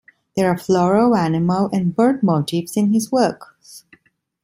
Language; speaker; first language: English; non-native, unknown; Italian